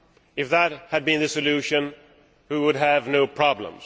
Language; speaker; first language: English; non-native, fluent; Swedish